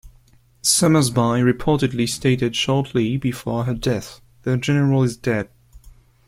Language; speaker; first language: English; non-native, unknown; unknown